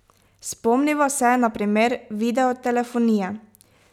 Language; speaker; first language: Slovenian; native; Slovenian